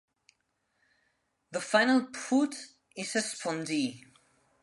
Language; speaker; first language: English; non-native, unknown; Spanish